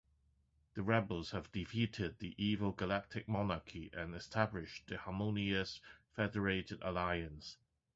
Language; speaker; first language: English; non-native, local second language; Cantonese